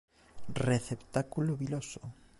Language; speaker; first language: Galician; native; Galician